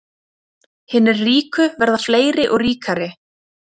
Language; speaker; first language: Icelandic; native; Icelandic